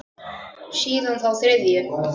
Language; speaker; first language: Icelandic; native; Icelandic